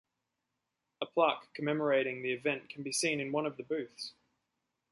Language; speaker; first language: English; native; English